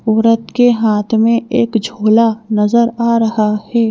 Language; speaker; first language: Hindi; native; Hindi